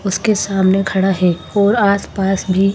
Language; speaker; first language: Hindi; native; Hindi